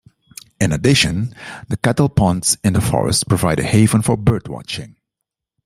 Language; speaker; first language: English; non-native, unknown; Dutch